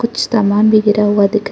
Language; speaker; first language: Hindi; non-native, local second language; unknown